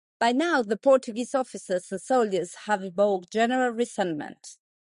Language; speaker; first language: English; non-native, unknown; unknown